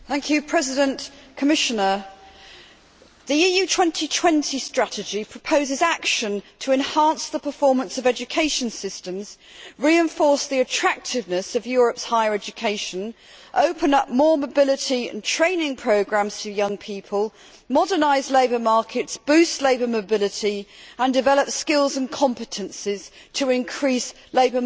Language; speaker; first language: English; native; English